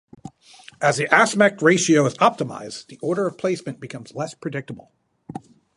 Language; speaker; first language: English; native; English